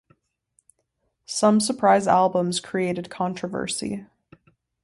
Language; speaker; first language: English; native; English